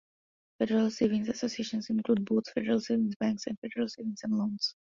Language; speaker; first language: English; non-native, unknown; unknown